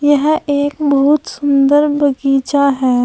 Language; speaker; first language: Hindi; native; Hindi